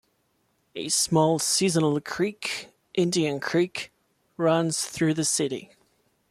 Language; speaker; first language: English; non-native, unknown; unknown